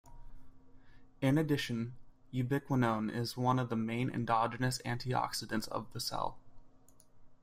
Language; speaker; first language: English; native; English